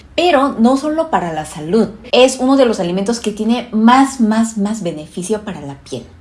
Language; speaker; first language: Spanish; non-native, fluent; Korean